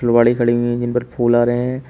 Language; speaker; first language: Hindi; native; Hindi